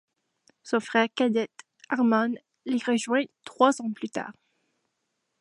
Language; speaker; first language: French; native; French